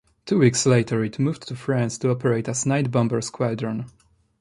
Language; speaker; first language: English; non-native, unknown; Polish